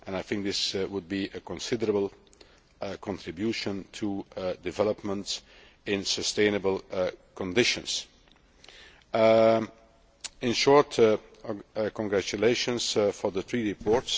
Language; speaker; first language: English; non-native, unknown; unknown